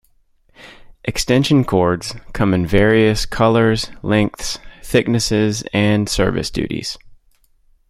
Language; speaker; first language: English; native; English